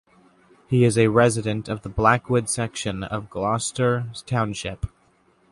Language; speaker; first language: English; native; English